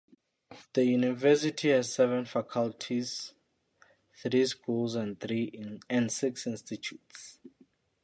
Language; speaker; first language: English; non-native, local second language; Southern Sotho